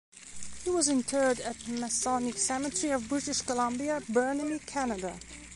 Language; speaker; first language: English; non-native, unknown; Belarusian